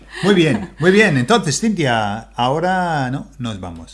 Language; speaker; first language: Spanish; non-native, fluent; English